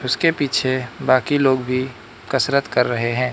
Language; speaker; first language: Hindi; non-native, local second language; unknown